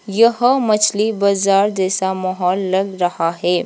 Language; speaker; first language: Hindi; non-native, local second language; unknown